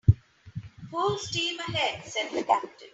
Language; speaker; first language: English; non-native, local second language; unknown